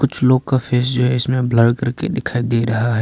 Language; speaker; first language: Hindi; non-native, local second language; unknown